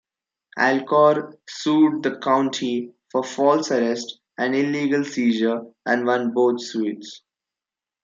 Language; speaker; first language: English; non-native, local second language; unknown